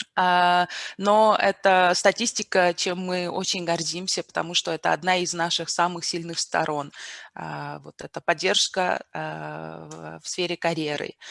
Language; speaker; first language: Russian; non-native, local second language; Armenian